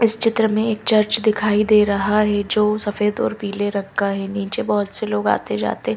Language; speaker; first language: Hindi; native; Hindi